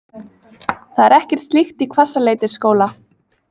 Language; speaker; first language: Icelandic; native; Icelandic